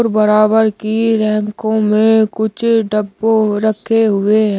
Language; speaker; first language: Hindi; native; Hindi